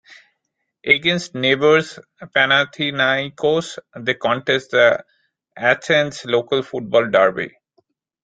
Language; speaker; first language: English; non-native, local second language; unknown